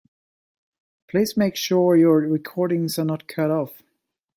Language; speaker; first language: English; non-native, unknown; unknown